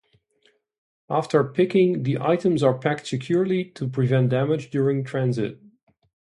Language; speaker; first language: English; non-native, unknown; Dutch